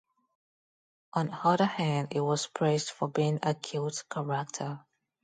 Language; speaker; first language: English; non-native, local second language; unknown